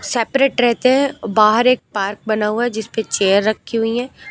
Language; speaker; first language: Hindi; native; Hindi